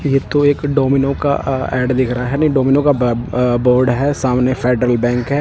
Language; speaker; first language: Hindi; non-native, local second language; Punjabi